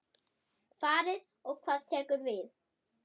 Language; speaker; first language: Icelandic; non-native, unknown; German